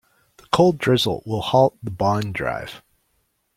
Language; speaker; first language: English; native; English